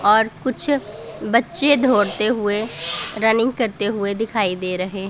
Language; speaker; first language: Hindi; non-native, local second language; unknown